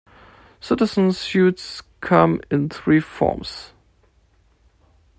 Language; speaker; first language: English; non-native, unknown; German